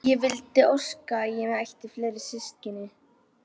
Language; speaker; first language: Icelandic; native; Icelandic